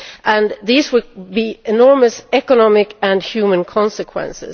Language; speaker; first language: English; non-native, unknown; Swedish